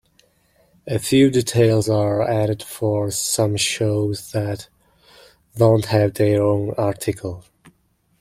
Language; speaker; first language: English; non-native, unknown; Mongolian